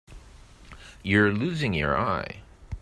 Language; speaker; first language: English; native; English